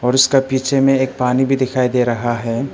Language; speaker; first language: Hindi; non-native, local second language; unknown